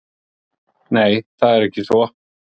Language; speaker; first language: Icelandic; native; Icelandic